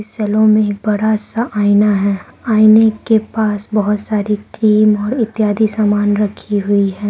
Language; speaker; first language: Hindi; non-native, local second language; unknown